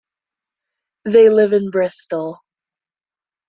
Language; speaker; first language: English; native; English